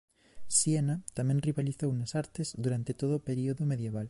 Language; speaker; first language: Galician; native; Galician